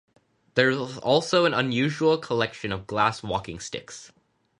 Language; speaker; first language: English; non-native, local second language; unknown